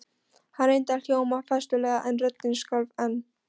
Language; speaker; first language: Icelandic; non-native, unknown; Polish